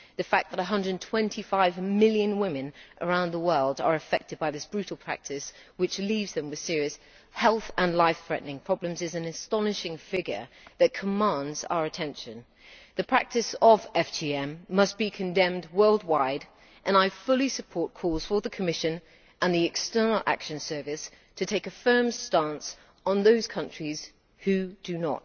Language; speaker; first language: English; native; English